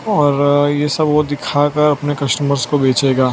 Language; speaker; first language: Hindi; non-native, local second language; Gujarati